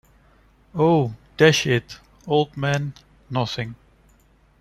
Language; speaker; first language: English; non-native, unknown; Dutch